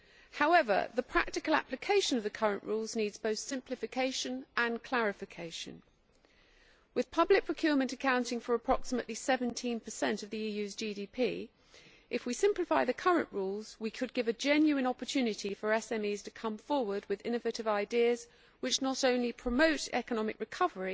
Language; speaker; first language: English; native; English